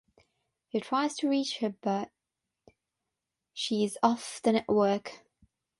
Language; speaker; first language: English; non-native, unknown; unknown